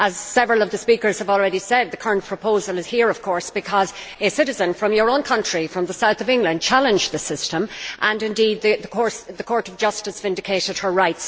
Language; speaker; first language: English; native; English